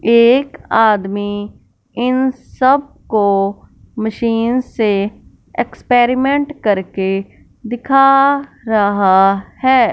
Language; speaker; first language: Hindi; non-native, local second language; Punjabi